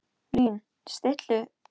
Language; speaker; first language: Icelandic; non-native, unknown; Polish